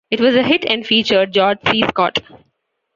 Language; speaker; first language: English; non-native, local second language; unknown